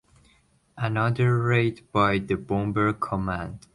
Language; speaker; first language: English; non-native, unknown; Persian